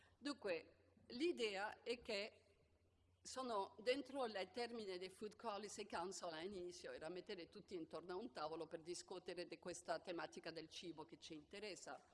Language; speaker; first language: Italian; non-native, fluent; French